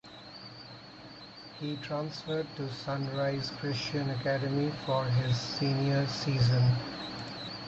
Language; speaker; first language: English; non-native, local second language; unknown